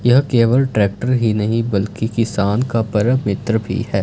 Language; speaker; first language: Hindi; non-native, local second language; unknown